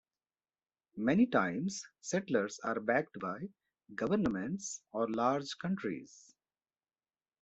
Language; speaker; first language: English; non-native, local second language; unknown